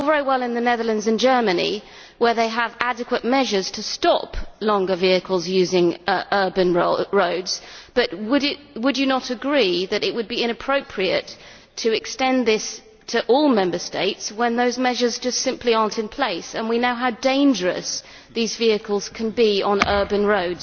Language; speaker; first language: English; native; English